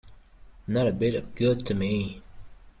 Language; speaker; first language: English; native; English